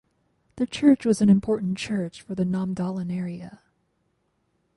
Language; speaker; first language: English; native; English